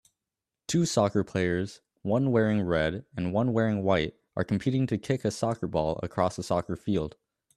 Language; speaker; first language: English; native; English